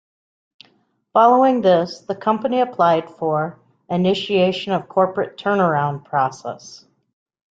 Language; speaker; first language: English; native; English